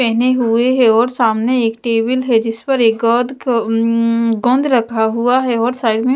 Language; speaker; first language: Hindi; non-native, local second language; Punjabi